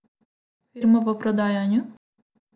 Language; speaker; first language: Slovenian; non-native, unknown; Macedonian